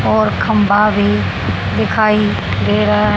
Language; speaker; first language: Hindi; native; Hindi